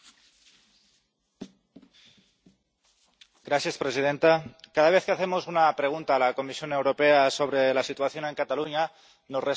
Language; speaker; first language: Spanish; non-native, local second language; Catalan